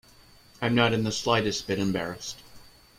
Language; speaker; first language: English; native; English